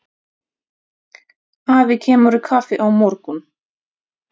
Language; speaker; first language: Icelandic; non-native, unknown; Russian